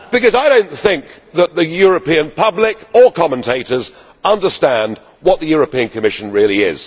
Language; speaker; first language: English; native; English